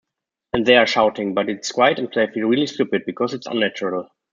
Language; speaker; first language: English; non-native, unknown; German